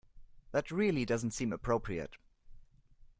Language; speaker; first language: English; non-native, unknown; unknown